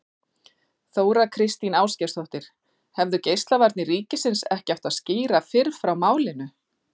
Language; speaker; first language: Icelandic; native; Icelandic